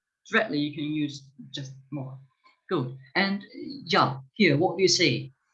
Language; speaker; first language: English; non-native, fluent; Turkish